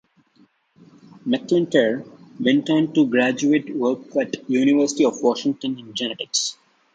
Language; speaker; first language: English; non-native, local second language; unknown